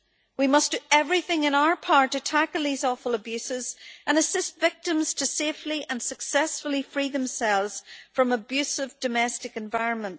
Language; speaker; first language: English; native; English